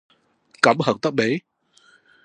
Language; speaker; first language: Cantonese; non-native, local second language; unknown